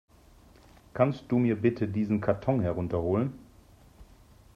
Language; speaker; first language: German; native; German